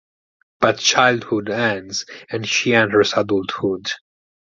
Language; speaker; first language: English; non-native, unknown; Italian